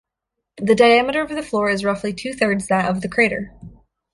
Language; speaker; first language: English; native; English